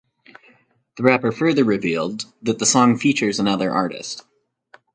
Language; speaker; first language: English; native; English